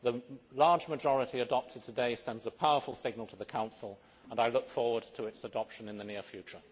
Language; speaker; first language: English; native; English